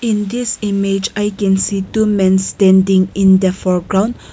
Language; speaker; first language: English; non-native, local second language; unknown